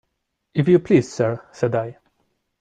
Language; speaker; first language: English; non-native, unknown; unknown